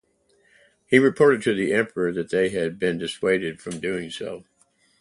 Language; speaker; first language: English; native; English